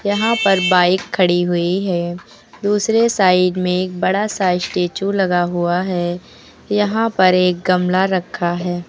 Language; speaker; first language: Hindi; native; Hindi